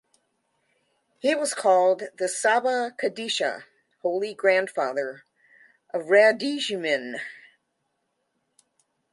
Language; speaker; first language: English; native; English